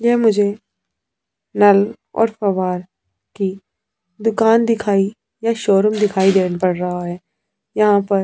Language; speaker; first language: Hindi; non-native, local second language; Punjabi